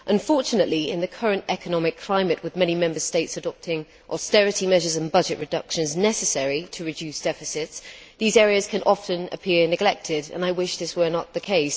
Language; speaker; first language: English; native; English